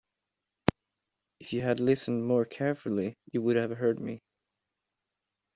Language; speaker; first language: English; non-native, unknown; Swedish